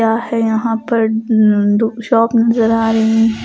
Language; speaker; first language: Hindi; non-native, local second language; Punjabi